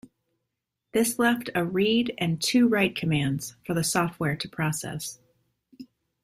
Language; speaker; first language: English; native; English